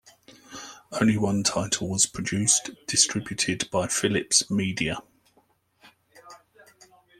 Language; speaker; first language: English; native; English